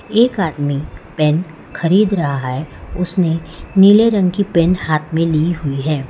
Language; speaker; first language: Hindi; non-native, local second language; Gujarati